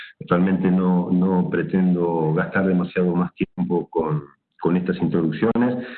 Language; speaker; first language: Spanish; native; Spanish